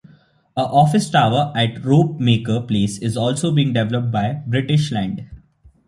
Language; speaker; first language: English; non-native, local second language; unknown